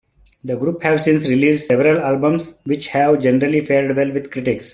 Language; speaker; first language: English; non-native, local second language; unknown